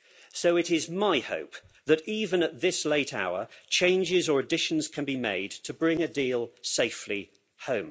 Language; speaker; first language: English; native; English